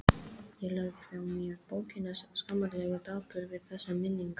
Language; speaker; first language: Icelandic; non-native, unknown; English